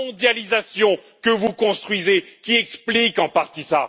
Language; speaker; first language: French; native; French